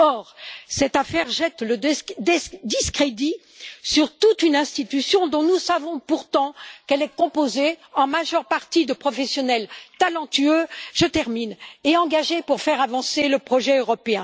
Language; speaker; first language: French; native; French